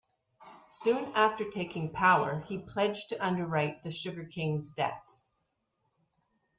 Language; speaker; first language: English; native; English